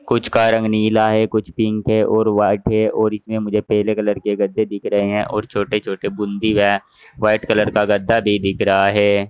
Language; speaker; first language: Hindi; native; Hindi